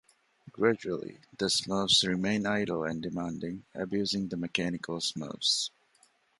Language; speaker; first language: English; non-native, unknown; Divehi